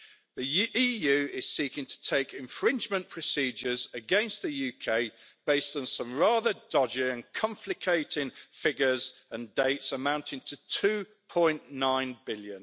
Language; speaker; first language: English; native; English